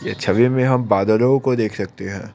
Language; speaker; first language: Hindi; non-native, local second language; Assamese